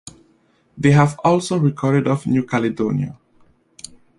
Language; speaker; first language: English; native; English